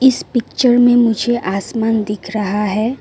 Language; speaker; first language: Hindi; non-native, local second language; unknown